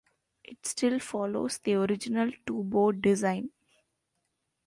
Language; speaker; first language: English; non-native, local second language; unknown